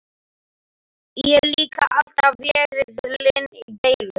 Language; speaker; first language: Icelandic; non-native, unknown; Slovak